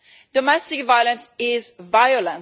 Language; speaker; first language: English; non-native, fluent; Italian